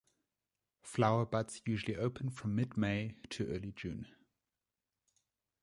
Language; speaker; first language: English; non-native, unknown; German